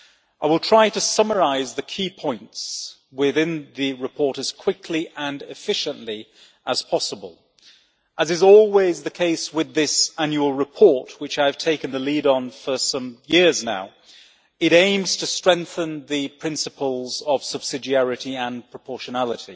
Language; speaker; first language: English; native; English